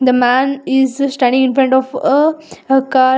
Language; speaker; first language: English; non-native, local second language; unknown